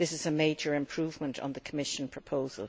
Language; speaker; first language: English; native; English